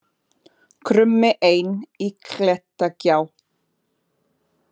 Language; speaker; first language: Icelandic; non-native, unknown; Portuguese